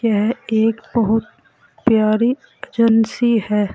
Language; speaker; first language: Hindi; native; Hindi